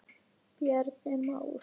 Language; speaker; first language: Icelandic; native; Icelandic